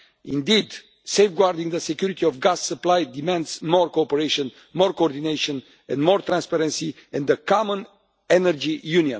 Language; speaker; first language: English; non-native, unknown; Romanian